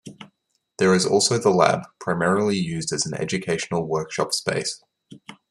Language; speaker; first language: English; native; English